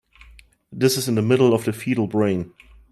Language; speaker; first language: English; non-native, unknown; German